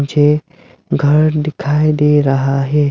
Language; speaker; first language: Hindi; non-native, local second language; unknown